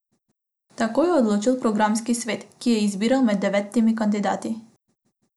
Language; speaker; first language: Slovenian; non-native, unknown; Macedonian